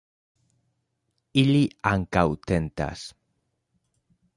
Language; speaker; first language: Esperanto; non-native, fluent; Spanish